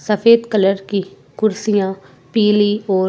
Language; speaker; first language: Hindi; native; Hindi